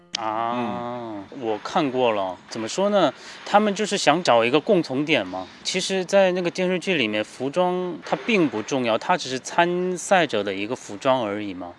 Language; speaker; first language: Chinese; native; Chinese